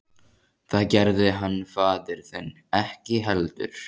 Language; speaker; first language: Icelandic; native; Icelandic